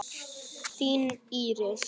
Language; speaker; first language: Icelandic; non-native, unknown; Vietnamese